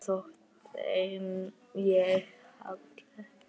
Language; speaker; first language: Icelandic; native; Icelandic